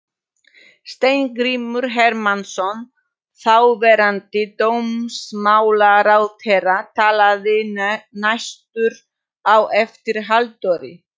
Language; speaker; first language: Icelandic; non-native, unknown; Polish